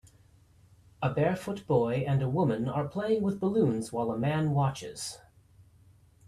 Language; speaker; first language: English; native; English